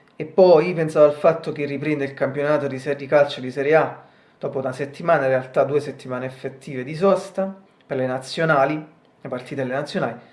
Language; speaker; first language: Italian; native; Italian